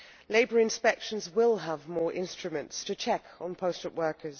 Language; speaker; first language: English; non-native, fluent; Dutch